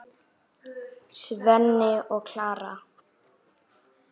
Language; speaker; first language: Icelandic; native; Icelandic